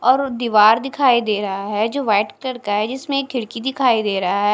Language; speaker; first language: Hindi; non-native, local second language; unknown